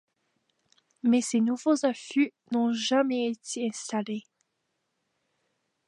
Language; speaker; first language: French; native; French